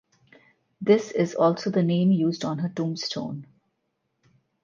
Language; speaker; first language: English; non-native, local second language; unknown